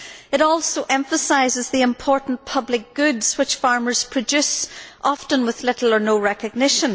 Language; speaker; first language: English; native; English